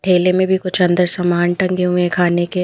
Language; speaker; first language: Hindi; non-native, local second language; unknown